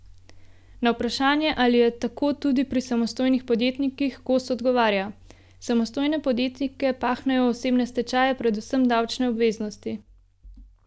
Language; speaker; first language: Slovenian; native; Slovenian